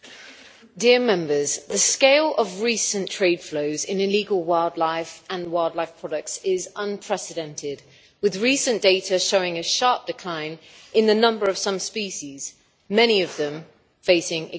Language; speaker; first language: English; native; English